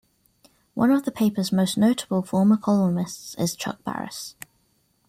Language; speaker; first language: English; native; English